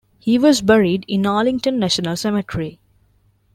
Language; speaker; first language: English; non-native, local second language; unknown